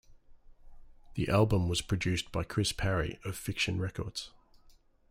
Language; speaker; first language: English; native; English